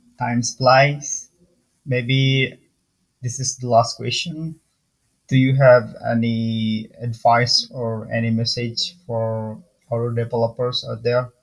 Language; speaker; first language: English; non-native, fluent; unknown